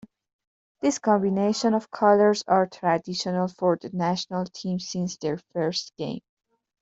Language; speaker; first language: English; non-native, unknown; Persian